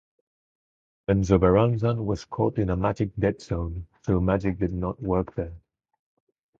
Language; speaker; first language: English; non-native, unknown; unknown